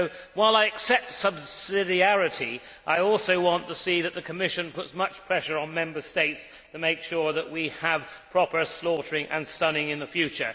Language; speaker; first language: English; native; English